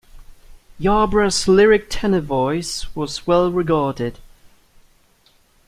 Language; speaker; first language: English; native; English